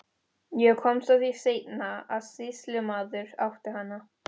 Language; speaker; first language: Icelandic; non-native, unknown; Spanish